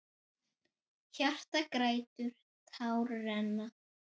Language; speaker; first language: Icelandic; native; Icelandic